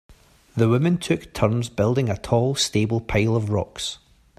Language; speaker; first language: English; native; English